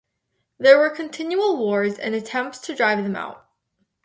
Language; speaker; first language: English; native; English